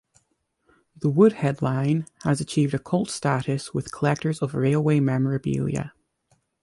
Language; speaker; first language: English; native; English